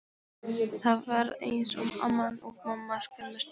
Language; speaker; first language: Icelandic; non-native, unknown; Polish